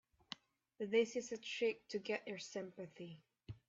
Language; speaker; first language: English; native; English